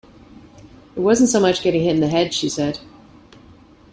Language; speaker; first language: English; native; English